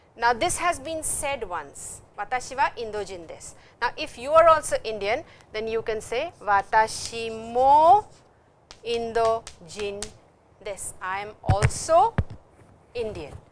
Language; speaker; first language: English; non-native, local second language; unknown